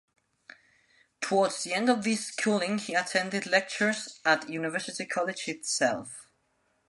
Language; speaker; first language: English; non-native, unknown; Spanish